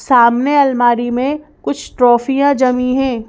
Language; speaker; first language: Hindi; native; Hindi